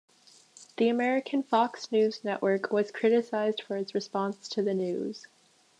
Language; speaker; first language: English; native; English